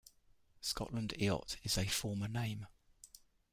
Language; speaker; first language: English; native; English